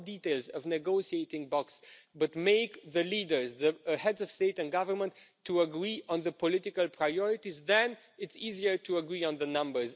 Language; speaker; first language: English; non-native, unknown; Romanian